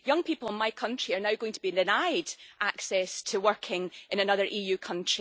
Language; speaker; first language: English; native; English